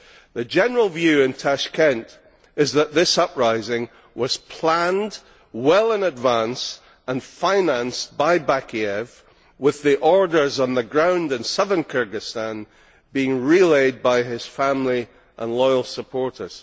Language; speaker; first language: English; native; English